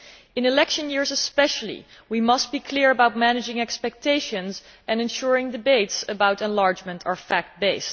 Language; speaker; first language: English; non-native, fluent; Dutch